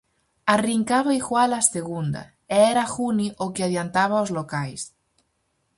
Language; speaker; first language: Galician; native; Galician